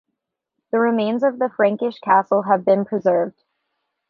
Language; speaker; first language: English; native; English